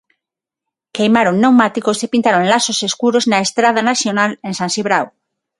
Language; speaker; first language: Galician; non-native, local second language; Spanish